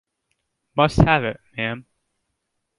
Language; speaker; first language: English; native; English